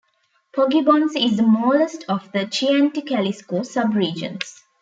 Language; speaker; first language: English; non-native, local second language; Tamil